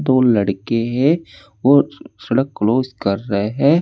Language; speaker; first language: Hindi; native; Hindi